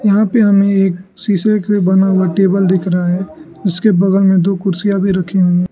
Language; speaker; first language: Hindi; non-native, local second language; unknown